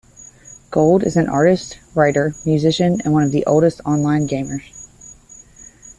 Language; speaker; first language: English; native; English